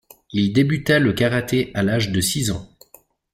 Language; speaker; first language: French; native; French